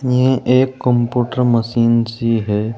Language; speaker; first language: Hindi; native; Hindi